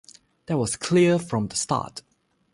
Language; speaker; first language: English; non-native, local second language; Chinese